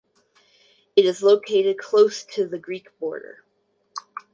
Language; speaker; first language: English; native; English